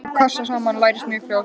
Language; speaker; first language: Icelandic; native; Icelandic